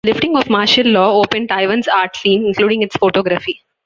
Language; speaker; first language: English; non-native, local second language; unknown